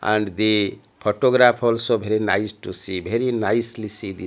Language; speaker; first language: English; non-native, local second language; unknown